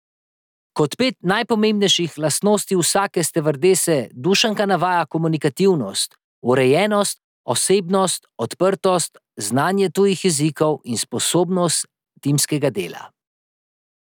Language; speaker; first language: Slovenian; native; Slovenian